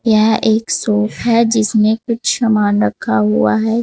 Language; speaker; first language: Hindi; native; Hindi